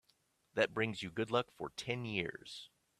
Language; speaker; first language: English; native; English